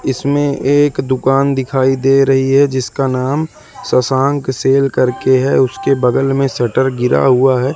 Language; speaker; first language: Hindi; native; Hindi